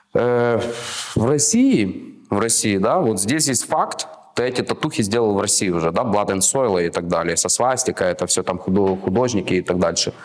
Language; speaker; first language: Russian; non-native, local second language; Ukrainian